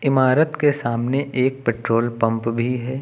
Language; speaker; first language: Hindi; native; Hindi